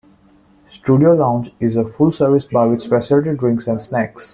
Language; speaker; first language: English; non-native, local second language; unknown